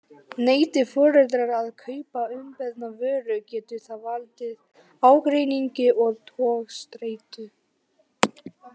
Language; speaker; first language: Icelandic; non-native, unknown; Polish